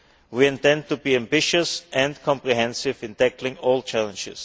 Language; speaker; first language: English; non-native, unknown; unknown